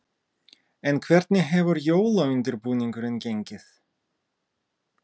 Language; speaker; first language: Icelandic; non-native, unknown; Russian